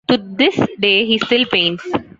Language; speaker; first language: English; non-native, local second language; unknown